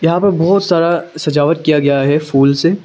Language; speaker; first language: Hindi; early bilingual, other home language; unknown